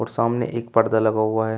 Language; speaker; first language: Hindi; native; Hindi